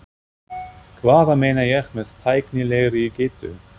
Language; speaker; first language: Icelandic; non-native, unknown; German